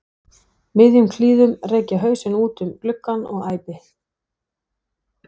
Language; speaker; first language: Icelandic; non-native, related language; Danish